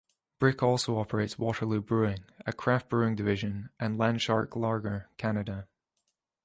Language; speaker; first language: English; native; English